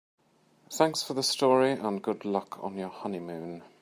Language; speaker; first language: English; native; English